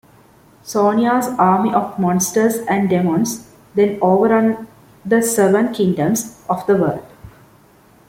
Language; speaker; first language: English; non-native, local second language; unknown